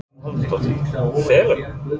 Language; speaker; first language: Icelandic; non-native, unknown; English